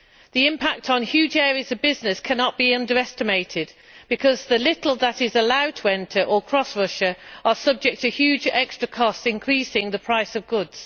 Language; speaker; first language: English; native; English